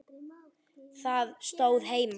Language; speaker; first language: Icelandic; native; Icelandic